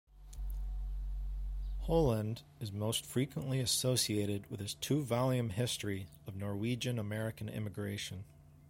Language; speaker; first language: English; native; English